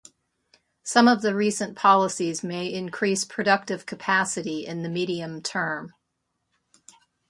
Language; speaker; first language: English; native; English